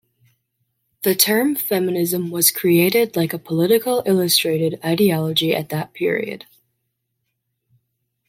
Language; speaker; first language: English; native; English